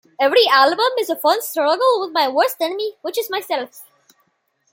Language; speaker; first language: English; non-native, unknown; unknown